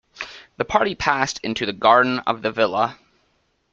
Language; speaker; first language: English; native; English